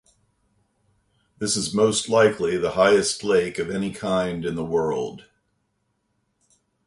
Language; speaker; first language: English; native; English